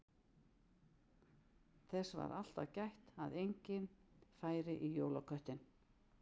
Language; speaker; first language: Icelandic; native; Icelandic